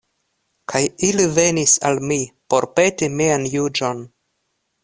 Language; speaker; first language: Esperanto; non-native, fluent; Russian